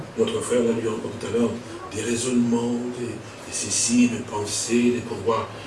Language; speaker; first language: French; non-native, local second language; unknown